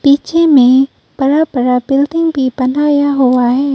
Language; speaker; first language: Hindi; non-native, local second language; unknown